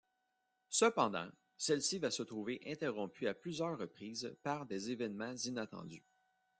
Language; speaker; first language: French; native; French